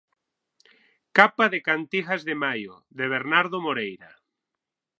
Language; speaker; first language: Galician; native; Galician